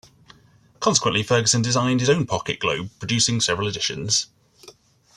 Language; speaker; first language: English; native; English